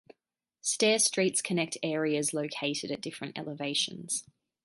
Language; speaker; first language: English; native; English